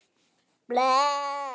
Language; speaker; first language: Icelandic; native; Icelandic